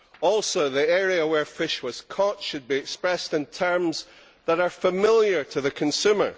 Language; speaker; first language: English; native; English